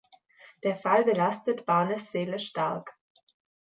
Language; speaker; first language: German; native; German